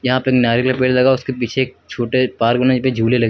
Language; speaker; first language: Hindi; native; Hindi